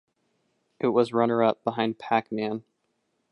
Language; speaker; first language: English; non-native, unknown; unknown